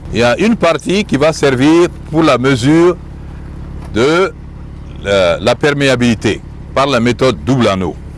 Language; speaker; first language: French; non-native, local second language; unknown